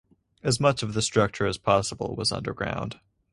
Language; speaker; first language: English; native; English